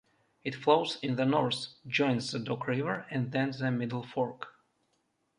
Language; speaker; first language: English; non-native, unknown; Russian